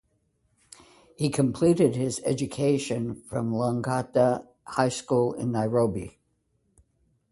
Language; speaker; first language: English; native; English